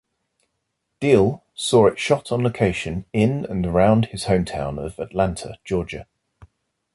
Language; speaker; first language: English; native; English